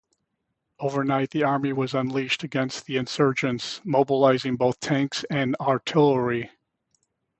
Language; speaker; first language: English; native; English